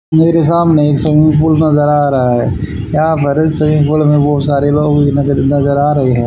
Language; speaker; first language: Hindi; native; Hindi